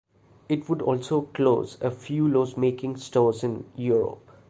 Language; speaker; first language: English; non-native, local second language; Malayalam